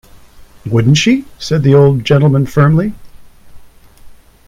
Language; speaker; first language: English; native; English